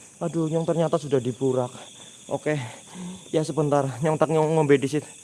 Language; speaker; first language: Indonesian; non-native, local second language; Javanese